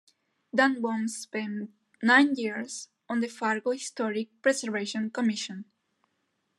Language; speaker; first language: English; non-native, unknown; Spanish